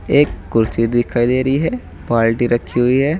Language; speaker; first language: Hindi; native; Hindi